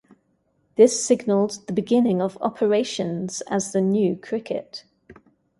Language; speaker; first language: English; native; English